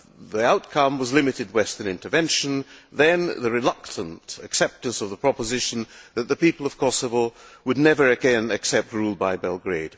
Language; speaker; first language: English; non-native, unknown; Hungarian